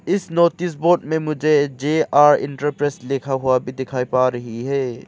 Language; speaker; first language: Hindi; non-native, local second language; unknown